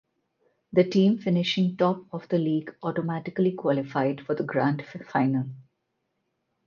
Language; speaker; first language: English; non-native, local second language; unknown